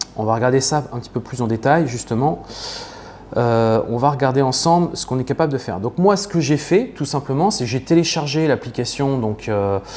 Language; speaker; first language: French; native; French